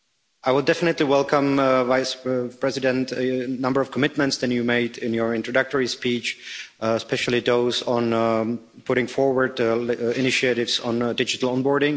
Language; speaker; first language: English; non-native, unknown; Czech